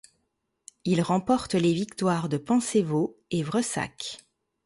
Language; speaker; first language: French; native; French